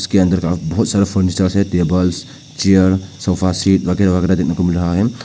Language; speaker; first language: Hindi; non-native, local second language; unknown